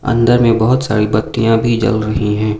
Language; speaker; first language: Hindi; non-native, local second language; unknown